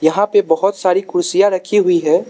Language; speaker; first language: Hindi; non-native, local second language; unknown